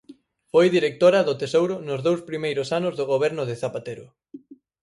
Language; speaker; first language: Galician; native; Galician